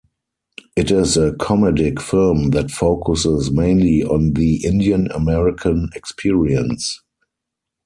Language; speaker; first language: English; non-native, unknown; German